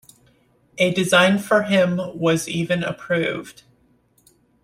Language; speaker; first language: English; native; English